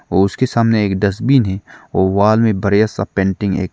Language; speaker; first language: Hindi; non-native, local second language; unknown